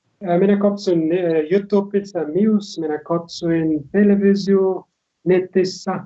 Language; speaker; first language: Finnish; non-native, learner; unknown